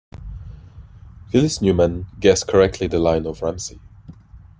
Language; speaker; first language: English; non-native, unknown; French